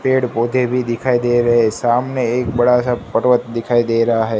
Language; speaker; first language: Hindi; non-native, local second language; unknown